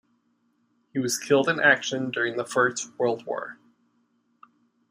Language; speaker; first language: English; native; English